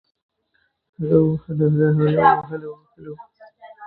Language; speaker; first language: English; non-native, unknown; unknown